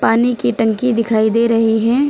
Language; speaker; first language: Hindi; native; Hindi